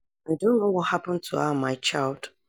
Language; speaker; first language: English; non-native, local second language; Yoruba